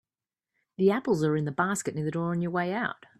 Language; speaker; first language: English; native; English